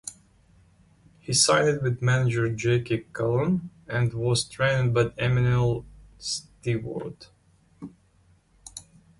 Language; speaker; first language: English; non-native, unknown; Ukrainian